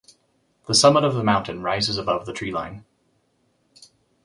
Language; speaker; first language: English; native; English